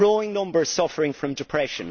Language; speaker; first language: English; native; English